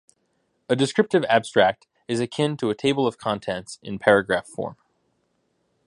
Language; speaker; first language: English; native; English